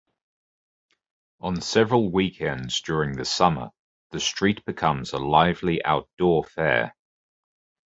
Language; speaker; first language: English; native; English